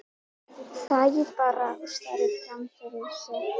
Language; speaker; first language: Icelandic; native; Icelandic